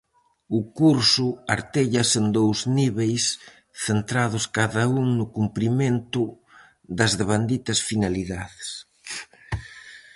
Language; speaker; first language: Galician; native; Galician